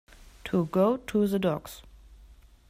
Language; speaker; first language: English; non-native, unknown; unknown